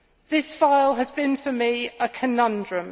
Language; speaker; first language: English; native; English